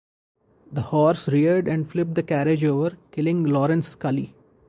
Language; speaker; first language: English; non-native, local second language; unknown